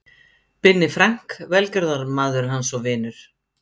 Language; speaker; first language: Icelandic; native; Icelandic